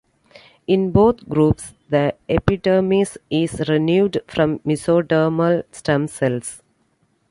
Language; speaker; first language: English; non-native, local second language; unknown